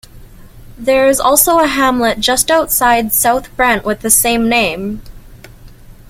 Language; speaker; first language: English; native; English